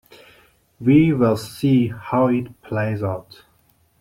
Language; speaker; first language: English; non-native, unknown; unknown